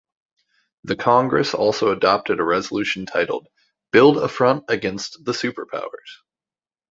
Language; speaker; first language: English; native; English